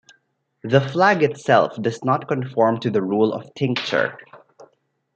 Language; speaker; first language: English; non-native, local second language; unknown